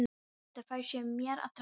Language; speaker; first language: Icelandic; non-native, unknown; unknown